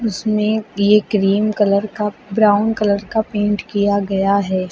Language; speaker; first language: Hindi; native; Hindi